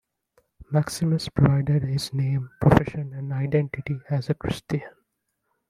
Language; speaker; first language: English; non-native, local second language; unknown